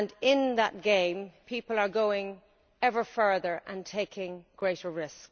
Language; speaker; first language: English; native; English